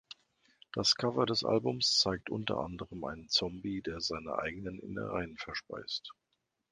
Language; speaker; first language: German; native; German